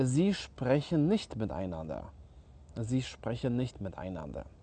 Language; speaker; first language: German; non-native, fluent; Polish